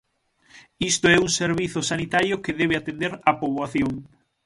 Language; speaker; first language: Galician; native; Galician